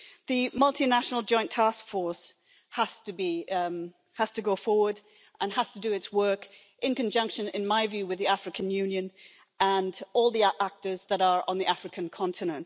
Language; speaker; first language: English; native; English